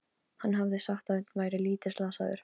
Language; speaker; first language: Icelandic; non-native, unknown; Polish